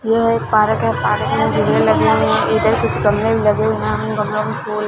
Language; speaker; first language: Hindi; non-native, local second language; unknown